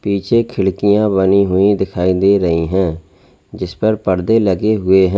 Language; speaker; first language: Hindi; native; Hindi